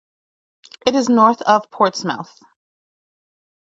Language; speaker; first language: English; native; English